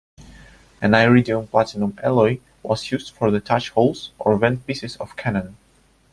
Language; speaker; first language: English; non-native, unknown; Russian